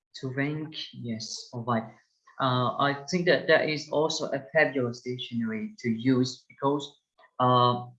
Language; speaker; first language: English; non-native, fluent; Turkish